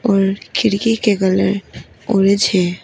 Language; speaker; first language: Hindi; non-native, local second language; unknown